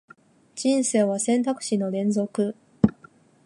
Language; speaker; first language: Japanese; non-native, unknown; Chinese